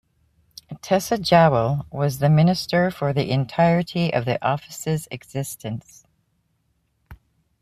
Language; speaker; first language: English; native; English